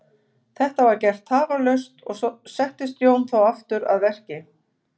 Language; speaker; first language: Icelandic; native; Icelandic